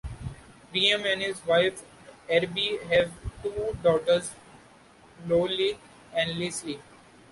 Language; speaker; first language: English; non-native, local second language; Marathi